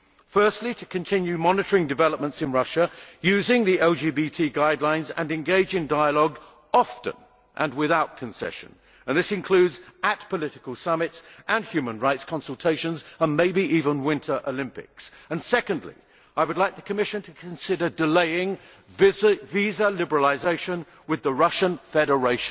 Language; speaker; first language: English; native; English